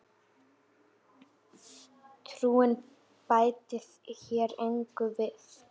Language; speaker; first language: Icelandic; native; Icelandic